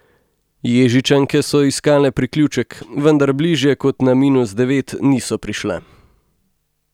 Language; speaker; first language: Slovenian; native; Slovenian